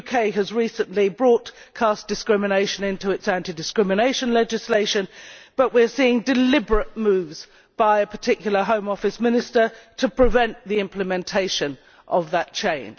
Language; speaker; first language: English; native; English